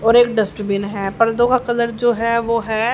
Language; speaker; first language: Hindi; native; Hindi